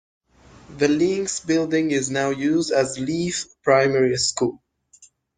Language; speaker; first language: English; non-native, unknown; Persian